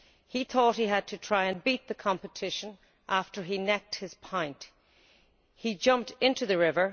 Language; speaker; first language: English; native; English